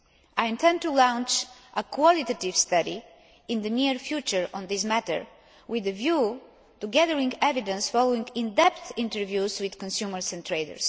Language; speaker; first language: English; non-native, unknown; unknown